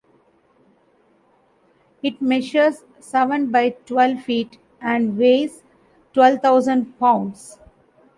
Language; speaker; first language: English; non-native, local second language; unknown